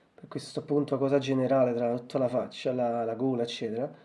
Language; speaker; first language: Italian; native; Italian